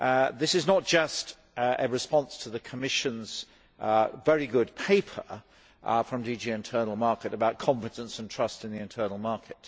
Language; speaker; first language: English; native; English